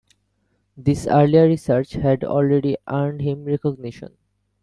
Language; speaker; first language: English; non-native, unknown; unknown